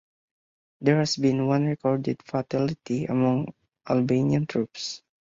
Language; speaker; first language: English; non-native, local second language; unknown